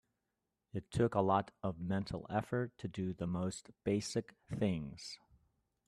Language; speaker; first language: English; native; English